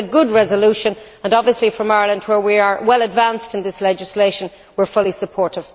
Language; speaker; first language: English; native; English